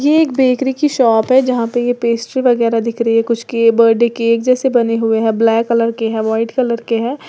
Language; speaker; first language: Hindi; native; Hindi